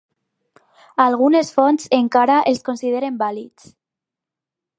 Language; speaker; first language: Catalan; non-native, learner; Spanish